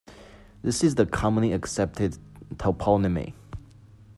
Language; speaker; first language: English; non-native, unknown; Chinese